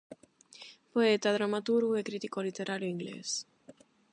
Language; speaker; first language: Galician; non-native, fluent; Spanish